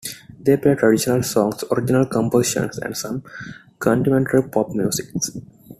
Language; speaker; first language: English; non-native, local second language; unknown